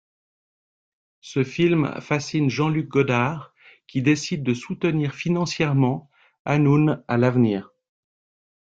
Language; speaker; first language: French; native; French